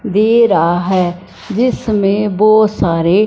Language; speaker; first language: Hindi; non-native, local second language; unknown